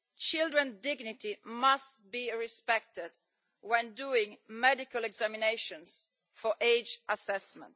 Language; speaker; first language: English; non-native, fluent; Italian